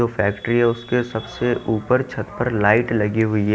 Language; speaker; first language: Hindi; native; Hindi